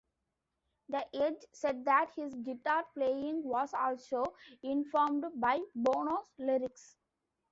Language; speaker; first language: English; non-native, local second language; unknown